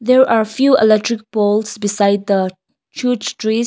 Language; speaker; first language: English; non-native, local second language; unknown